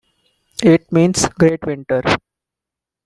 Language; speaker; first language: English; non-native, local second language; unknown